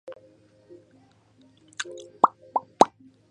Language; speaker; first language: English; non-native, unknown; Japanese